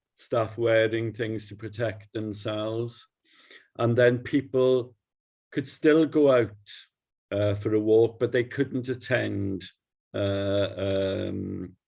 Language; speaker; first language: English; native; English